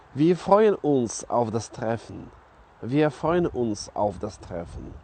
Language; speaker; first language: German; non-native, fluent; Polish